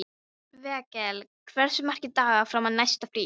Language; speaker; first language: Icelandic; non-native, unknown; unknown